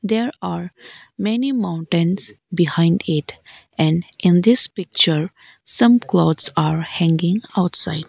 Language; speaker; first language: English; non-native, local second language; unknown